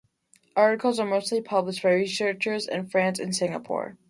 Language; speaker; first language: English; native; English